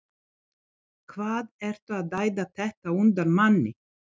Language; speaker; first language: Icelandic; non-native, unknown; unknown